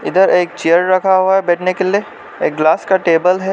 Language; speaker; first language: Hindi; non-native, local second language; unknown